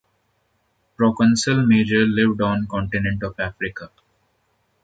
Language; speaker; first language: English; non-native, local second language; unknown